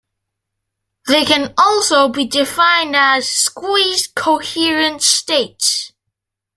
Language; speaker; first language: English; native; English